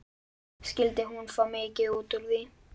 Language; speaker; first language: Icelandic; native; Icelandic